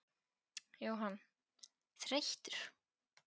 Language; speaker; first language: Icelandic; non-native, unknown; Polish